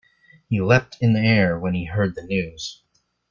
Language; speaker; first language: English; native; English